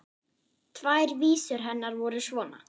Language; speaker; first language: Icelandic; non-native, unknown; German